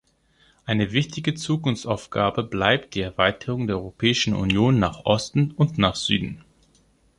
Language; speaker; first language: German; non-native, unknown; Greek